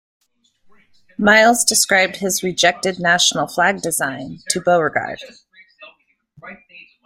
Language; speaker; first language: English; native; English